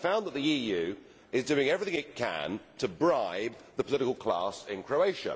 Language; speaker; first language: English; native; English